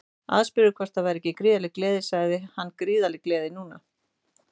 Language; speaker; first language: Icelandic; native; Icelandic